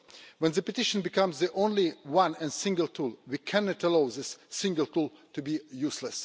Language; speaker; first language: English; non-native, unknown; Russian